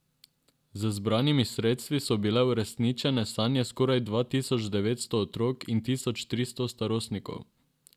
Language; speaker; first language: Slovenian; non-native, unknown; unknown